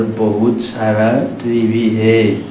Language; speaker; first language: Hindi; non-native, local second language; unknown